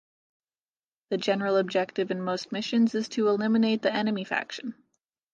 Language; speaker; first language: English; native; English